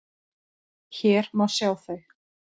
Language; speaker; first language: Icelandic; native; Icelandic